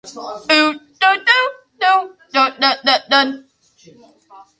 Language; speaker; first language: English; non-native, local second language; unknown